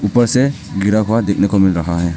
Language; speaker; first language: Hindi; non-native, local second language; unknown